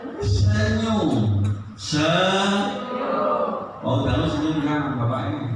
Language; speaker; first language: Indonesian; non-native, local second language; Sundanese